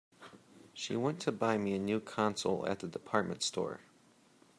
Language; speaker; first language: English; native; English